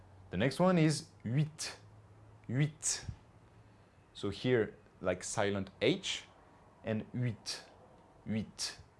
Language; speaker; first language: English; non-native, fluent; French